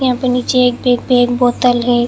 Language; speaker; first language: Hindi; non-native, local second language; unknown